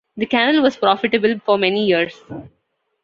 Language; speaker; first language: English; non-native, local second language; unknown